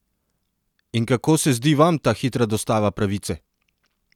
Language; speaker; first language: Slovenian; non-native, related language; Serbian